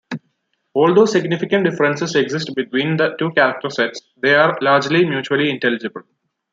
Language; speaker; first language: English; non-native, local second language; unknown